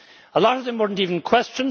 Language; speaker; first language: English; native; English